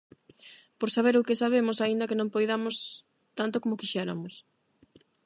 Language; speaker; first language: Galician; non-native, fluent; Spanish